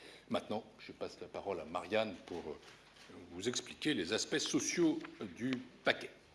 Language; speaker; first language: French; native; French